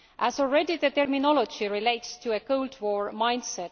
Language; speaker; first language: English; non-native, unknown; Estonian